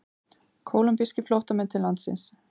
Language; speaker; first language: Icelandic; native; Icelandic